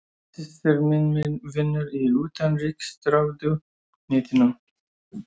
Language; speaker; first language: Icelandic; non-native, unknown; Persian